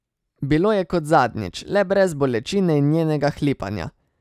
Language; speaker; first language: Slovenian; native; Slovenian